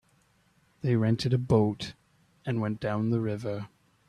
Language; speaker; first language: English; native; English